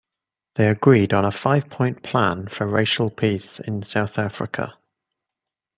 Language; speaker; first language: English; native; English